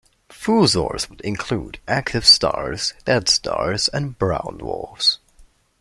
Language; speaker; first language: English; non-native, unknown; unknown